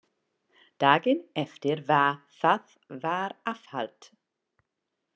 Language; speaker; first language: Icelandic; non-native, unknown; English